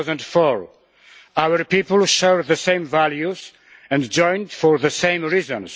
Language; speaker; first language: English; non-native, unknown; Polish